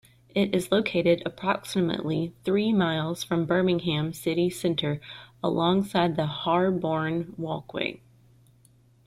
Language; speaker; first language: English; native; English